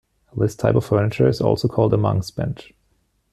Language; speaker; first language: English; non-native, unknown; German